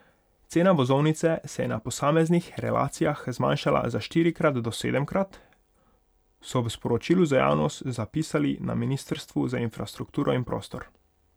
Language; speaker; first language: Slovenian; non-native, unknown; Hungarian